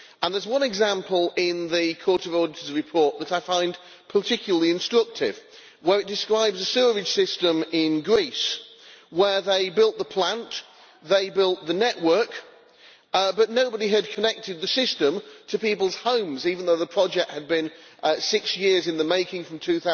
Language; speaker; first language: English; native; English